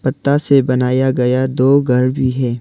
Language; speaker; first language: Hindi; non-native, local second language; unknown